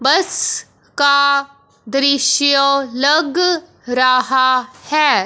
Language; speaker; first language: Hindi; non-native, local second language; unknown